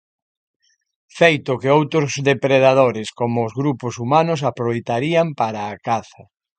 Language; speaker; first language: Galician; native; Galician